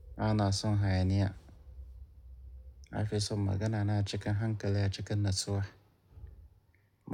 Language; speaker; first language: Hausa; native; Hausa